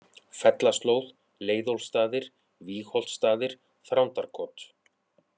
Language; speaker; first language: Icelandic; native; Icelandic